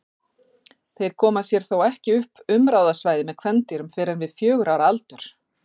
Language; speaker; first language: Icelandic; native; Icelandic